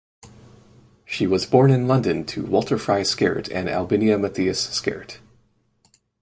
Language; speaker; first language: English; native; English